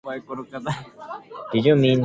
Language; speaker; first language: English; native; English